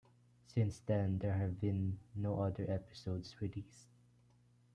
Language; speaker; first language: English; non-native, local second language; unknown